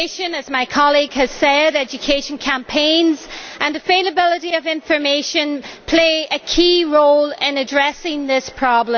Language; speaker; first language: English; native; English